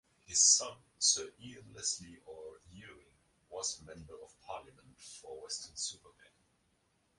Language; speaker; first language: English; non-native, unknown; German